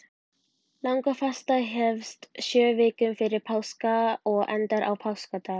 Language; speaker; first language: Icelandic; native; Icelandic